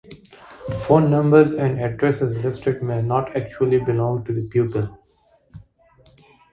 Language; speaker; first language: English; native; English